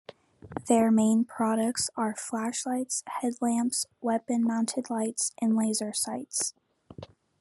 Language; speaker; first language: English; native; English